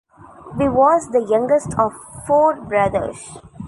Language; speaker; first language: English; non-native, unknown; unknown